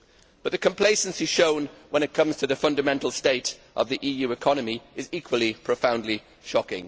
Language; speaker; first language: English; native; English